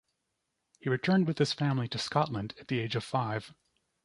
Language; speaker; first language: English; native; English